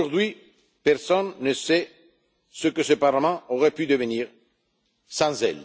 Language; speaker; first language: French; non-native, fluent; Italian